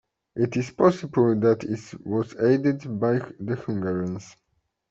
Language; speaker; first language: English; non-native, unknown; Polish